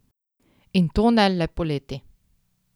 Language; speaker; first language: Slovenian; native; Slovenian